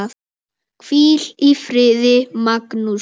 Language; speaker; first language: Icelandic; native; Icelandic